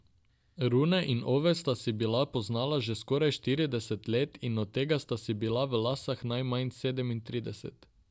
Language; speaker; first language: Slovenian; non-native, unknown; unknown